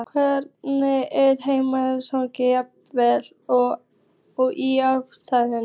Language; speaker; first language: Icelandic; native; Icelandic